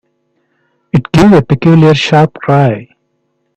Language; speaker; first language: English; non-native, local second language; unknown